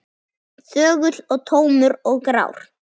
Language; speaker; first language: Icelandic; native; Icelandic